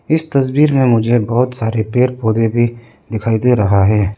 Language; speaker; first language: Hindi; non-native, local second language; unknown